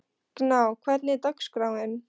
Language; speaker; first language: Icelandic; non-native, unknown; Polish